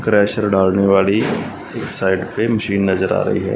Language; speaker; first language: Hindi; non-native, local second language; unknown